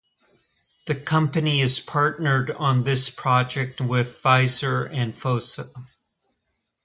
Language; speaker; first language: English; native; English